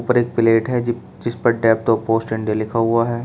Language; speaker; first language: Hindi; native; Hindi